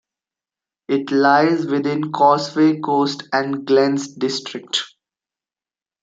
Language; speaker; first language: English; non-native, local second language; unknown